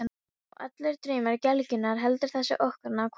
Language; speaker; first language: Icelandic; non-native, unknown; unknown